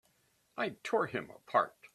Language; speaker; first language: English; native; English